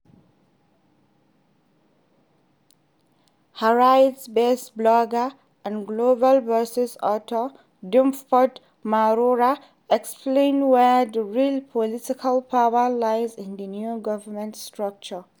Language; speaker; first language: English; non-native, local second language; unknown